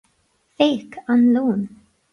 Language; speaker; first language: Irish; non-native, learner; English